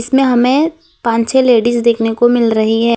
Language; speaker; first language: Hindi; non-native, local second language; Gujarati